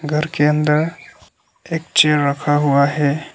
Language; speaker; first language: Hindi; non-native, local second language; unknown